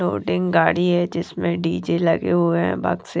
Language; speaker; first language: Hindi; non-native, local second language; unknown